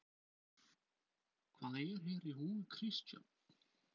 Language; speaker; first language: Icelandic; non-native, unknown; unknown